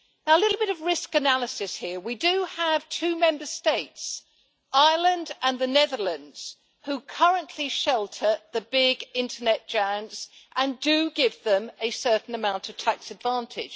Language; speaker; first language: English; native; English